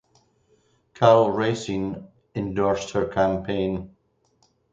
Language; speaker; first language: English; native; English